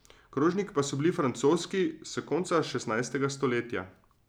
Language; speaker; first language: Slovenian; native; Slovenian